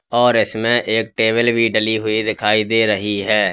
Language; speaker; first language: Hindi; native; Hindi